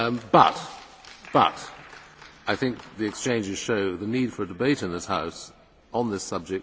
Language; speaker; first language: English; native; English